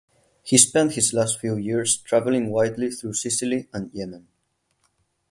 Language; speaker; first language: English; non-native, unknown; Catalan